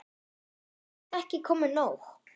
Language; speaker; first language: Icelandic; non-native, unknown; German